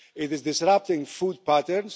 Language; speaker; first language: English; non-native, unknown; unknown